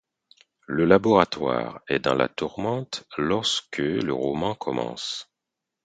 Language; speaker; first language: French; non-native, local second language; Haitian Creole